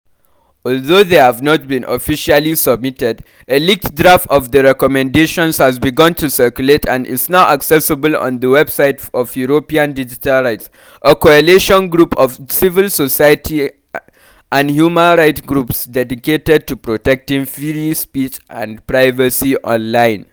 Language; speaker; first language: English; non-native, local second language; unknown